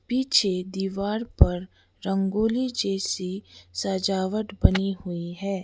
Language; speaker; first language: Hindi; non-native, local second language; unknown